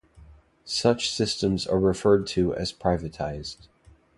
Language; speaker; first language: English; native; English